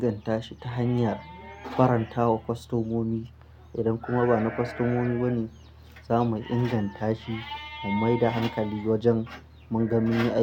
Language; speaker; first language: Hausa; non-native, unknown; Akan